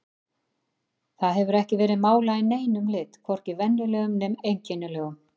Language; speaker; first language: Icelandic; native; Icelandic